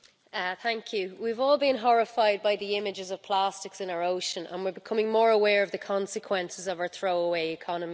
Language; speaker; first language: English; native; English